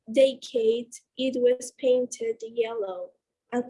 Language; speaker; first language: English; non-native, learner; Spanish